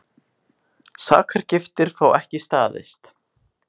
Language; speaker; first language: Icelandic; native; Icelandic